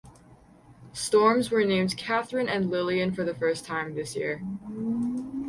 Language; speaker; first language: English; native; English